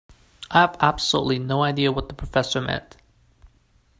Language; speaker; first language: English; non-native, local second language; Cantonese